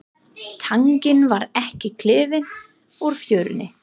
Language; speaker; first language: Icelandic; non-native, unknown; English